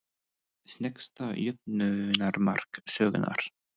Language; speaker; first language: Icelandic; non-native, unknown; English